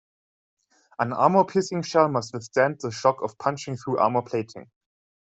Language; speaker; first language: English; non-native, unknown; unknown